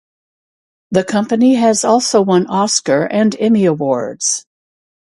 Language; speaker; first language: English; native; English